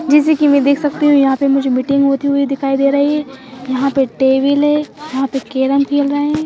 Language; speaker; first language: Hindi; native; Hindi